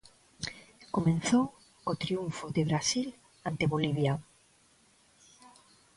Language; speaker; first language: Galician; non-native, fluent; Spanish